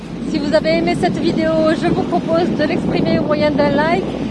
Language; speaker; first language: French; native; French